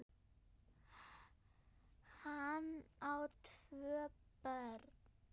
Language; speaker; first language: Icelandic; non-native, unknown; German